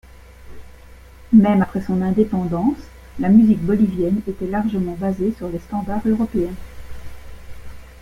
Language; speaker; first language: French; native; French